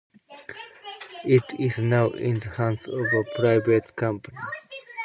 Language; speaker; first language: English; non-native, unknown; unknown